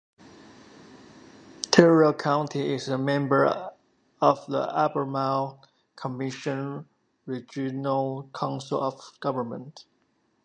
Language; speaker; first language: English; native; English